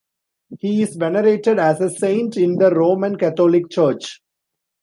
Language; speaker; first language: English; non-native, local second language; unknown